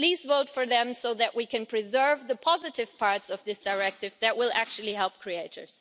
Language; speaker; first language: English; non-native, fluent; German